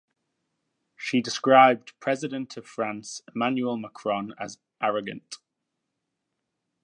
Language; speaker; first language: English; native; English